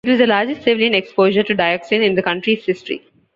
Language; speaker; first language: English; non-native, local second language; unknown